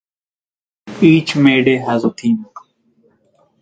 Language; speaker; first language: English; non-native, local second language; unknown